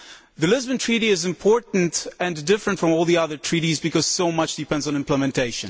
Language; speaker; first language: English; non-native, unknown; Polish